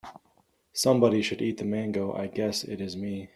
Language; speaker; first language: English; native; English